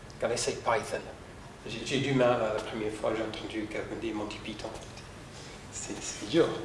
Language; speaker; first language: French; non-native, fluent; English